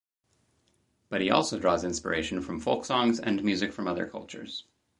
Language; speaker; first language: English; native; English